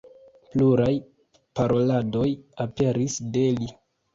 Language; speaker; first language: Esperanto; non-native, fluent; Kinyarwanda